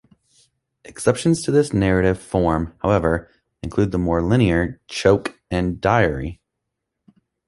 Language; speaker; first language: English; native; English